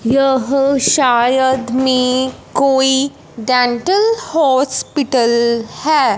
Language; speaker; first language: Hindi; non-native, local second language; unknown